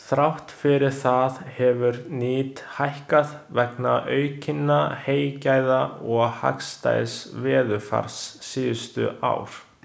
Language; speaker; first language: Icelandic; non-native, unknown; Chinese